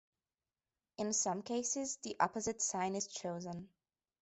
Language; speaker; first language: English; non-native, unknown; Hungarian